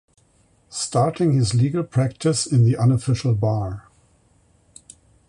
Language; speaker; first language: English; non-native, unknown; German